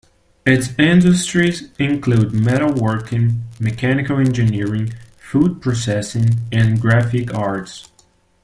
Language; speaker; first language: English; non-native, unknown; Portuguese